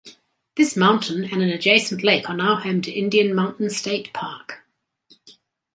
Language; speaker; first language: English; native; English